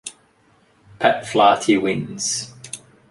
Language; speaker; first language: English; native; English